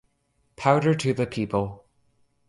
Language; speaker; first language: English; native; English